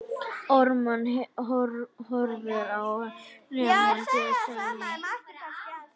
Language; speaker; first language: Icelandic; native; Icelandic